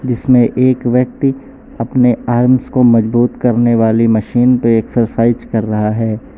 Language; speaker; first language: Hindi; native; Hindi